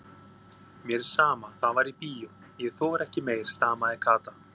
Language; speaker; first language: Icelandic; native; Icelandic